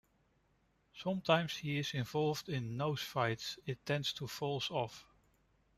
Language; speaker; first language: English; non-native, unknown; Dutch